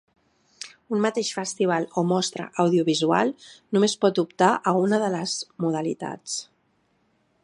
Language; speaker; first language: Catalan; native; Catalan